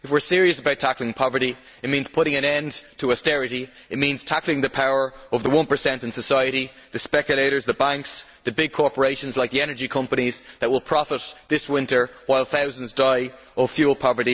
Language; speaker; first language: English; native; English